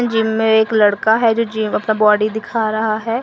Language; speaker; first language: Hindi; non-native, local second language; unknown